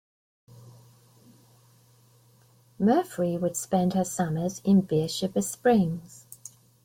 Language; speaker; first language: English; native; English